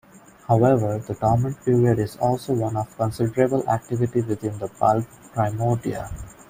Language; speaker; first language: English; non-native, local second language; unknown